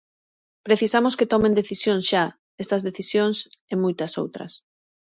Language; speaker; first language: Galician; native; Galician